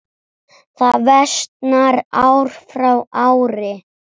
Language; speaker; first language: Icelandic; native; Icelandic